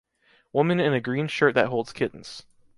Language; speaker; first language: English; native; English